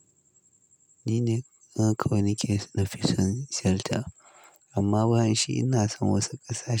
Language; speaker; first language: Hausa; native; Hausa